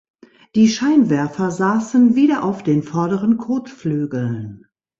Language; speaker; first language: German; native; German